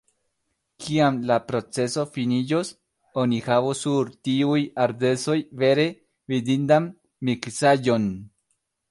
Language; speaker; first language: Esperanto; non-native, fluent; Spanish